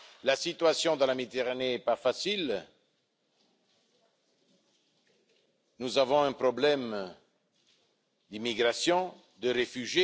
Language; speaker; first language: French; non-native, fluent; Italian